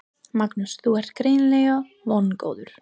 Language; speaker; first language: Icelandic; non-native, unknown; English